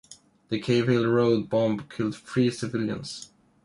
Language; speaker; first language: English; non-native, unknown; Swedish